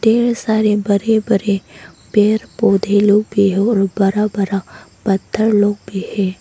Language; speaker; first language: Hindi; non-native, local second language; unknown